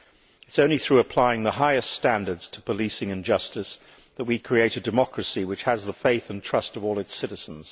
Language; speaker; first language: English; native; English